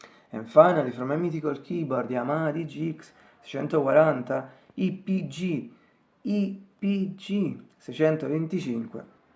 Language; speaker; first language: English; non-native, learner; Italian